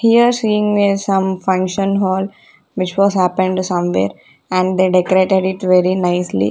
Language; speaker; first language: English; non-native, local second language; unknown